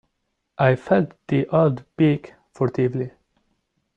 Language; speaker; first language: English; non-native, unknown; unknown